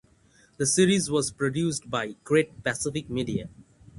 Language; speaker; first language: English; non-native, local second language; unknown